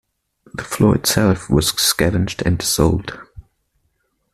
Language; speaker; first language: English; non-native, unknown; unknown